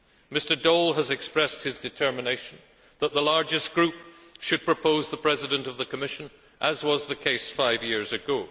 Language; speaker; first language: English; native; English